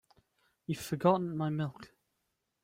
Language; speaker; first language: English; native; English